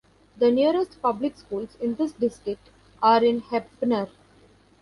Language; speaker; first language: English; non-native, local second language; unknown